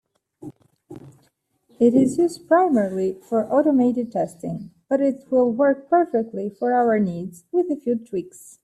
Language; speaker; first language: English; native; English